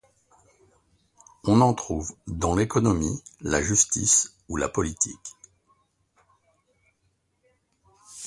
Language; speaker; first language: French; native; French